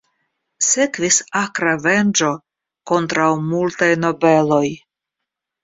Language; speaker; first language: Esperanto; non-native, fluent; Russian